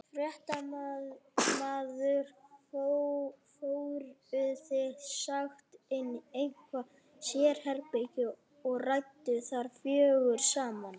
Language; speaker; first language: Icelandic; native; Icelandic